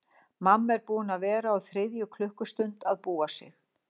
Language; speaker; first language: Icelandic; native; Icelandic